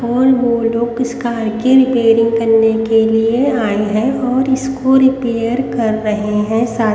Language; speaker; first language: Hindi; native; Hindi